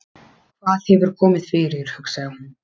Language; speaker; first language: Icelandic; non-native, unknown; Polish